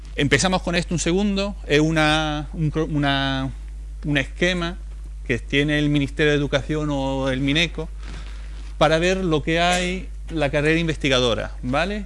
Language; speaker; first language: Spanish; non-native, fluent; Italian